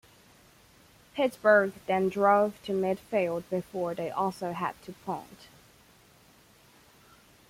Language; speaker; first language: English; non-native, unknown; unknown